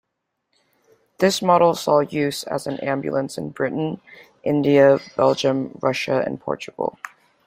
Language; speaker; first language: English; native; English